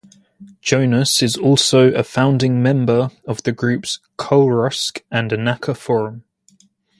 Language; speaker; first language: English; native; English